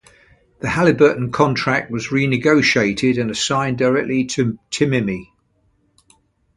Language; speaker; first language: English; native; English